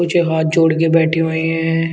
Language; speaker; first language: Hindi; native; Hindi